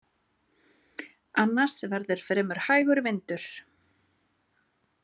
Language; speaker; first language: Icelandic; native; Icelandic